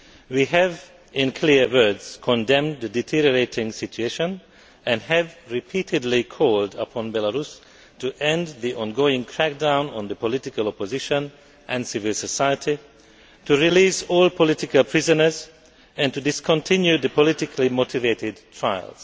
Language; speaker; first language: English; non-native, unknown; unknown